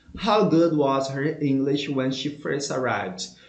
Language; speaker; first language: English; non-native, fluent; Portuguese